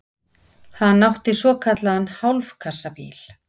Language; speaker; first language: Icelandic; native; Icelandic